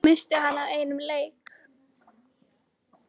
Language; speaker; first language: Icelandic; native; Icelandic